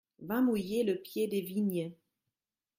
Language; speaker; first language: French; non-native, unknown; German